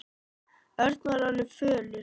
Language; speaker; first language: Icelandic; native; Icelandic